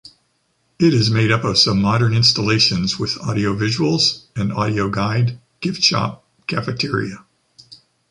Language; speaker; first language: English; native; English